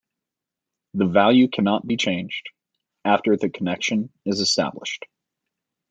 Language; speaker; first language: English; native; English